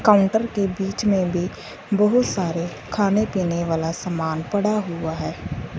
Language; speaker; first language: Hindi; non-native, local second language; Punjabi